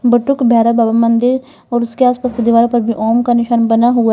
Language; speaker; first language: Hindi; native; Hindi